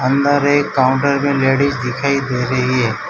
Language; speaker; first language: Hindi; non-native, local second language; Gujarati